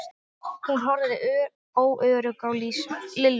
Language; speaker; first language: Icelandic; non-native, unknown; English